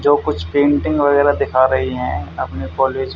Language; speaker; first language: Hindi; native; Hindi